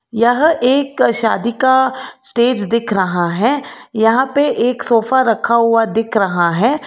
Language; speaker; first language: Hindi; non-native, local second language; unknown